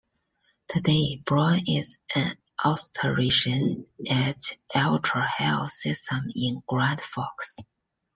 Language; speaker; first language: English; non-native, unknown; Chinese